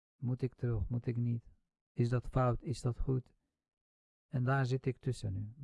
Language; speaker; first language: Dutch; non-native, fluent; Central Kurdish